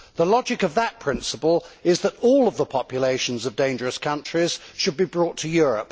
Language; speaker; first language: English; native; English